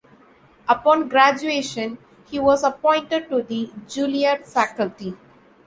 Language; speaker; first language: English; non-native, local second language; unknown